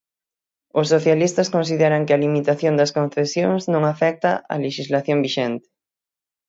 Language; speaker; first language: Galician; native; Galician